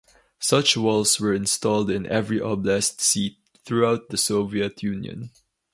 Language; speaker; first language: English; non-native, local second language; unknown